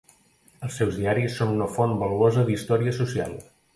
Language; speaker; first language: Catalan; native; Catalan